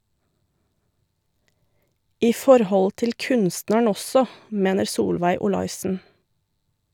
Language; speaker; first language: Norwegian; native; Norwegian